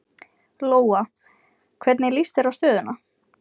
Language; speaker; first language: Icelandic; non-native, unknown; Ukrainian